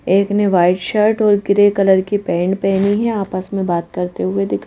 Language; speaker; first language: Hindi; native; Hindi